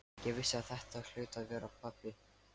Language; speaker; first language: Icelandic; non-native, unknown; Lithuanian